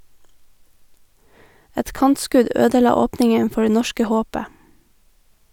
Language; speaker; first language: Norwegian; native; Norwegian